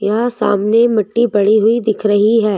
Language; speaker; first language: Hindi; native; Hindi